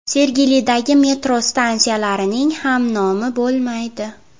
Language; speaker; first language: Uzbek; native; Uzbek